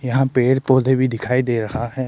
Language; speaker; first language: Hindi; non-native, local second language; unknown